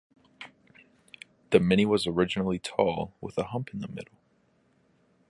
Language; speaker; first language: English; native; English